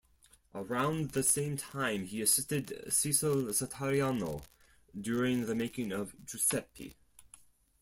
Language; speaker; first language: English; non-native, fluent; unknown